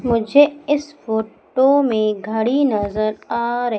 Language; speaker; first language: Hindi; native; Hindi